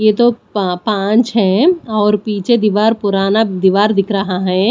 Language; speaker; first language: Hindi; non-native, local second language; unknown